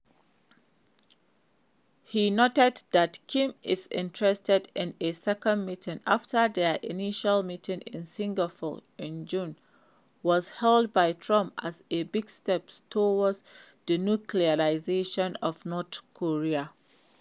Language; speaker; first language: English; non-native, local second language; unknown